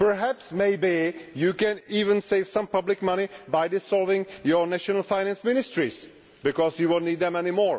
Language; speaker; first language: English; non-native, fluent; Czech